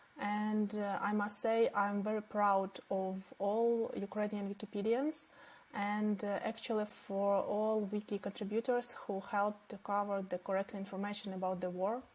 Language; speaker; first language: English; non-native, fluent; Ukrainian